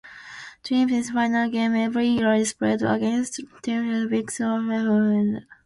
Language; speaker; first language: English; non-native, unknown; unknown